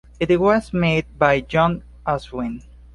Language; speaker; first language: English; non-native, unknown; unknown